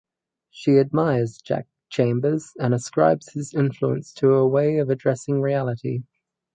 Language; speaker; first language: English; native; English